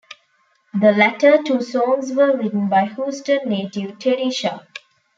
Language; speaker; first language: English; non-native, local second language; Tamil